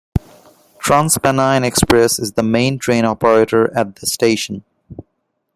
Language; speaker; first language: English; non-native, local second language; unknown